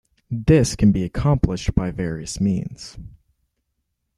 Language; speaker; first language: English; native; English